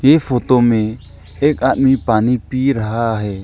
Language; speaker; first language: Hindi; non-native, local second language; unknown